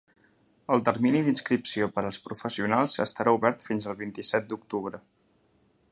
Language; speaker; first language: Catalan; native; Catalan